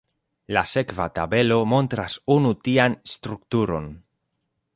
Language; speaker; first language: Esperanto; non-native, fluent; Spanish